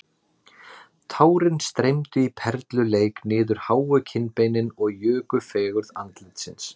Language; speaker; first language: Icelandic; native; Icelandic